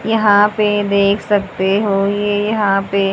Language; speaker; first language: Hindi; native; Hindi